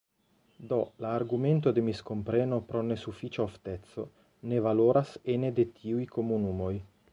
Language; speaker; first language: Esperanto; non-native, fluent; Italian